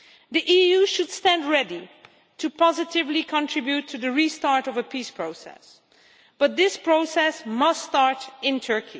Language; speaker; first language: English; non-native, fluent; Dutch